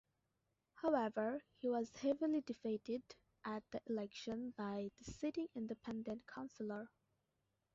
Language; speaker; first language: English; non-native, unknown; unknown